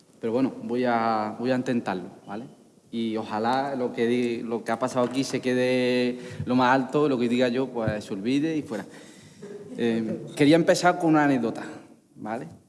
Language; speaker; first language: Spanish; non-native, fluent; Arabic